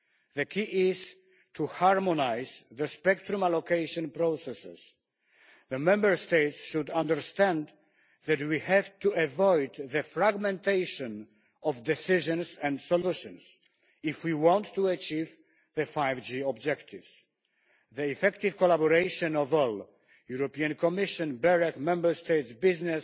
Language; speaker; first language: English; non-native, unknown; Polish